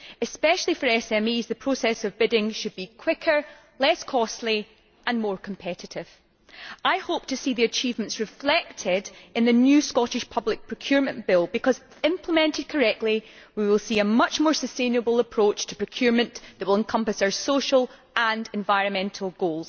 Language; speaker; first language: English; native; English